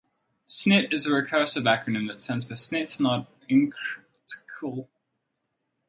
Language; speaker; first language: English; native; English